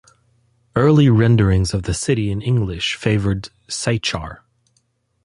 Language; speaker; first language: English; non-native, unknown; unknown